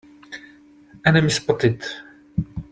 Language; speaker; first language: English; non-native, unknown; Czech